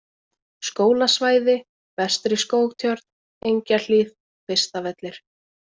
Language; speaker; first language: Icelandic; native; Icelandic